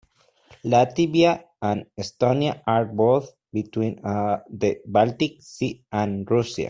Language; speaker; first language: English; native; English